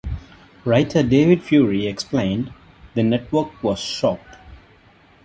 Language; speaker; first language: English; non-native, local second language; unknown